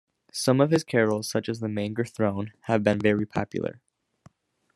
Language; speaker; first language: English; native; English